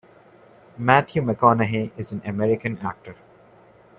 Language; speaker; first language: English; non-native, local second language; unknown